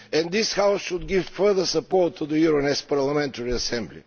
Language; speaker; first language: English; non-native, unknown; Bulgarian